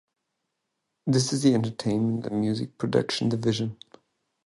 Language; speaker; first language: English; native; English